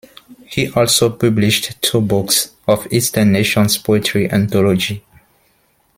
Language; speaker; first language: English; non-native, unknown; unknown